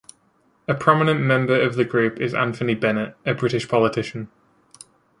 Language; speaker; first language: English; native; English